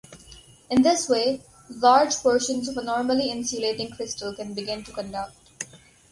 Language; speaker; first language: English; non-native, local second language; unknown